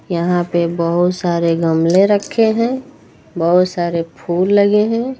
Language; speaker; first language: Hindi; native; Hindi